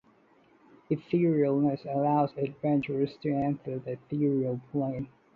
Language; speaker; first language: English; non-native, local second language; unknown